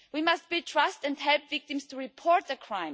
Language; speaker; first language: English; non-native, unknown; German